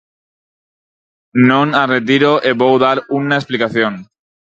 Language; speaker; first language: Galician; non-native, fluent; Spanish